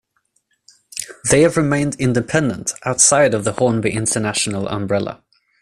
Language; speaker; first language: English; non-native, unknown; Swedish